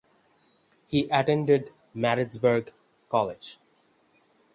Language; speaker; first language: English; non-native, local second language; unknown